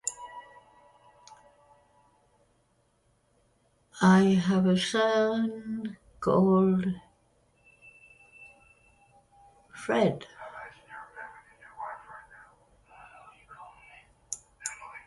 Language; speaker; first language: English; native; English